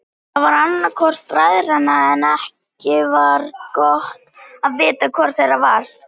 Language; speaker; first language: Icelandic; native; Icelandic